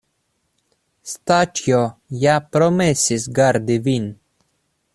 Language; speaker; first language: Esperanto; non-native, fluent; Russian